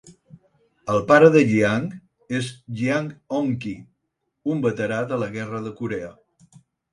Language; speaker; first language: Catalan; non-native, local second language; Spanish